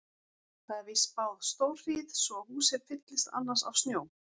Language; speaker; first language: Icelandic; native; Icelandic